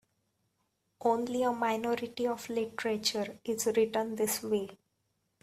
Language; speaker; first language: English; non-native, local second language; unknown